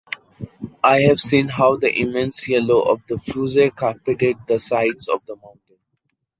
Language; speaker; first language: English; non-native, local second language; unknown